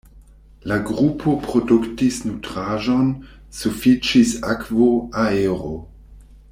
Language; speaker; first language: Esperanto; non-native, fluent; German